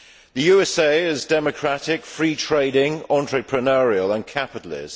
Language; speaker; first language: English; native; English